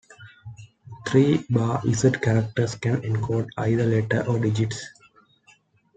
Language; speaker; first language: English; non-native, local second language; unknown